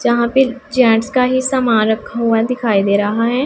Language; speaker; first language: Hindi; non-native, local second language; Punjabi